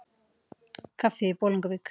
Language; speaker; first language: Icelandic; native; Icelandic